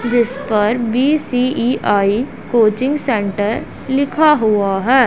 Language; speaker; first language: Hindi; non-native, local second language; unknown